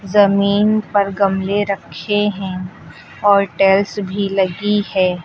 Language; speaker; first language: Hindi; native; Hindi